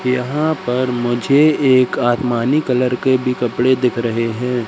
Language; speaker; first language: Hindi; native; Hindi